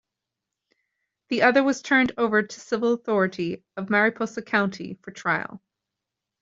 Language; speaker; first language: English; native; English